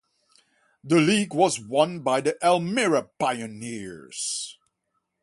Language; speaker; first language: English; non-native, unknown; Dutch